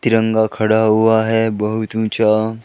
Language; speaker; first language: Hindi; native; Hindi